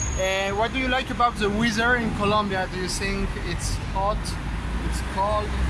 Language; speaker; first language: English; non-native, learner; Spanish